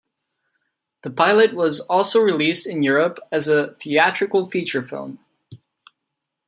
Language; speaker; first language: English; non-native, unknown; Czech